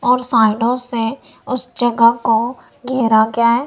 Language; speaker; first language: Hindi; non-native, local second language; Punjabi